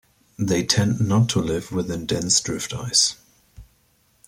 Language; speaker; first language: English; native; English